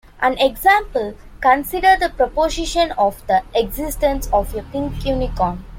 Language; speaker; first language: English; non-native, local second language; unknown